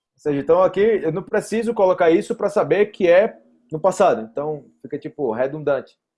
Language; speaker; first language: Portuguese; native; Portuguese